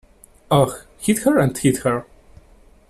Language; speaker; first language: English; non-native, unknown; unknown